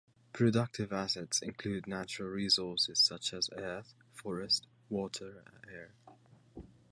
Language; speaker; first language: English; native; English